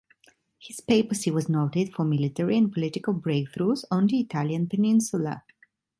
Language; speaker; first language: English; non-native, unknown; Italian